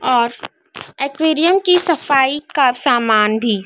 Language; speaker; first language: Hindi; native; Hindi